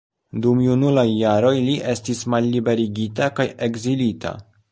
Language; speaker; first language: Esperanto; non-native, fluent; Polish